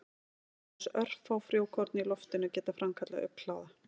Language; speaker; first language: Icelandic; native; Icelandic